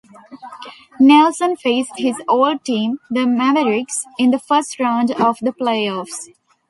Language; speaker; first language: English; non-native, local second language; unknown